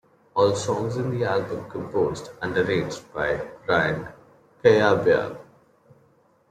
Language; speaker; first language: English; non-native, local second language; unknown